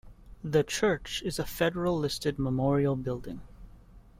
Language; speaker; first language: English; native; English